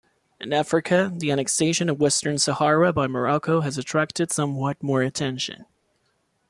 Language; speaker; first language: English; non-native, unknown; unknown